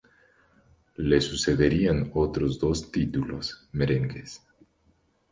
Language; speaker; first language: Spanish; native; Spanish